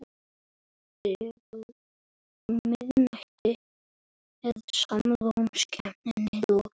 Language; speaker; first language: Icelandic; native; Icelandic